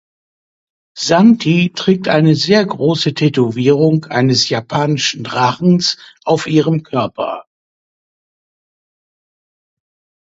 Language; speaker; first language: German; native; German